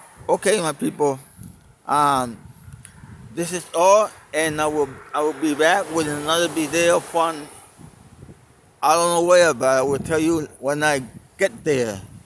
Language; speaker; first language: English; non-native, fluent; Spanish